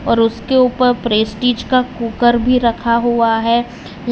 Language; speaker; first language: Hindi; non-native, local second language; Gujarati